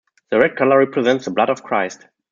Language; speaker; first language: English; non-native, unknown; German